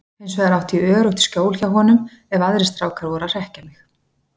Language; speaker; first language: Icelandic; native; Icelandic